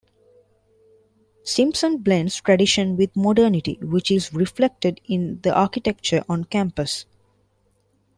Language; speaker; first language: English; non-native, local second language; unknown